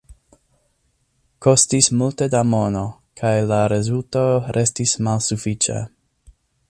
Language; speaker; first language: Esperanto; non-native, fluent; English